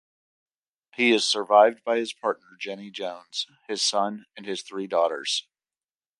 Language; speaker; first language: English; native; English